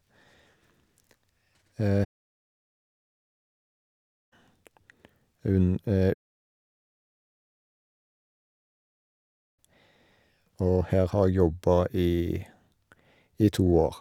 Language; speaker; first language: Norwegian; native; Norwegian